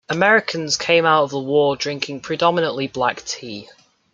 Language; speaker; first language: English; native; English